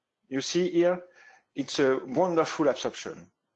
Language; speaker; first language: English; non-native, learner; French